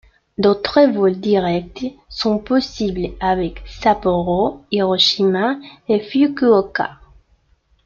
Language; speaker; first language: French; non-native, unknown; Spanish